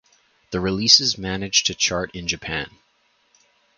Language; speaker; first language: English; native; English